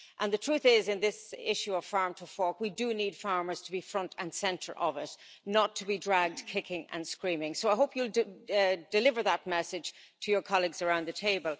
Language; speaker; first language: English; native; English